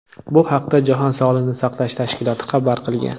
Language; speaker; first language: Uzbek; native; Uzbek